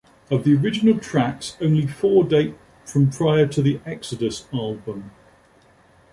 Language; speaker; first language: English; native; English